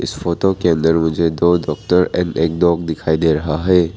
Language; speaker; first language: Hindi; non-native, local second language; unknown